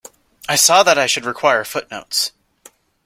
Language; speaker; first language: English; native; English